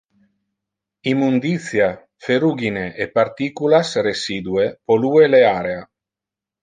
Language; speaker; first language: Interlingua; non-native, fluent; Italian